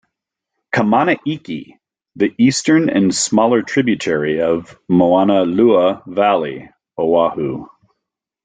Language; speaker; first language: English; native; English